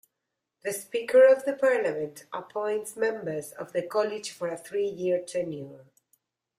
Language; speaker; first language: English; non-native, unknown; Spanish